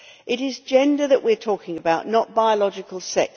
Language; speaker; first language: English; native; English